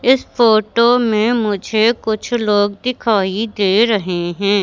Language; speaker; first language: Hindi; native; Hindi